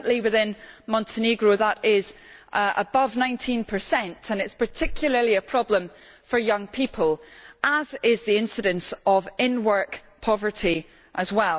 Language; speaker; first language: English; native; English